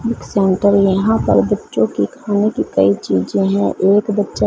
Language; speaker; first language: Hindi; non-native, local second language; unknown